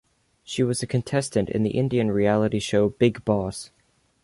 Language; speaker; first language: English; native; English